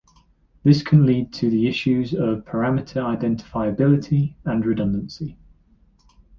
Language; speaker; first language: English; native; English